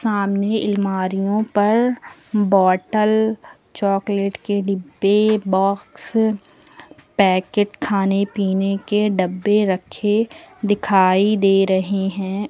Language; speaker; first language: Hindi; native; Hindi